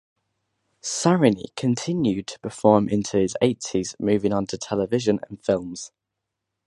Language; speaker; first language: English; native; English